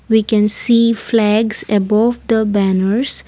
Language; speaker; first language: English; non-native, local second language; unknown